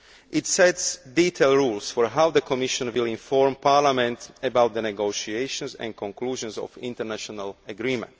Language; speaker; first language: English; non-native, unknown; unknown